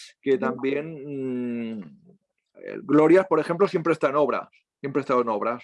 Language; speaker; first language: Spanish; native; Spanish